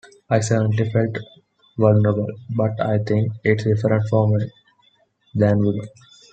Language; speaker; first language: English; non-native, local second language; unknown